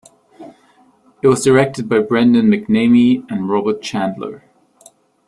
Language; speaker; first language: English; non-native, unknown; German